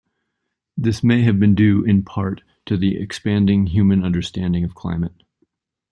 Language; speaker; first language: English; native; English